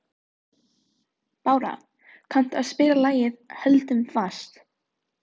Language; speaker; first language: Icelandic; non-native, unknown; Filipino